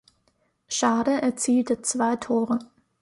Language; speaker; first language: German; native; German